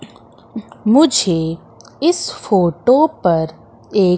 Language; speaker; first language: Hindi; native; Hindi